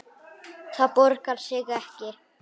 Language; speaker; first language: Icelandic; native; Icelandic